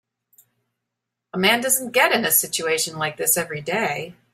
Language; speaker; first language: English; native; English